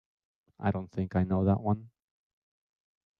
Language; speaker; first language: English; native; English